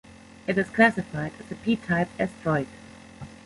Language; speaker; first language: English; non-native, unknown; German